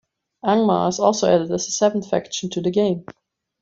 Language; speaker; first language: English; non-native, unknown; German